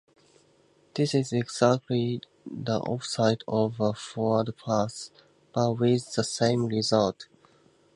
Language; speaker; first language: English; native; English